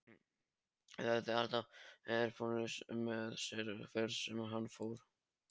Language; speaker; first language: Icelandic; non-native, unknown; Polish